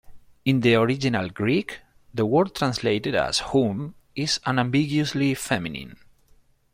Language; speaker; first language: English; non-native, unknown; Spanish